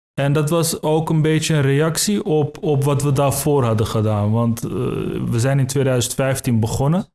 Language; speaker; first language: Dutch; early bilingual, other home language; Turkish